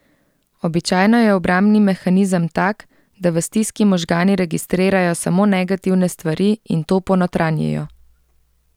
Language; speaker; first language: Slovenian; native; Slovenian